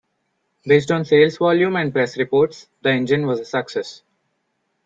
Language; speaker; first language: English; non-native, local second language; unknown